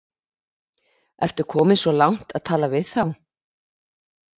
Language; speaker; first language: Icelandic; native; Icelandic